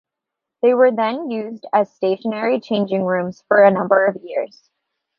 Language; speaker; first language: English; native; English